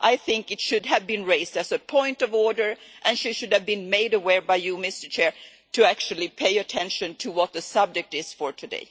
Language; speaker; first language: English; non-native, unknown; Swedish